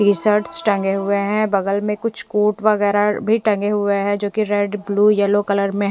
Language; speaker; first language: Hindi; non-native, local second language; Punjabi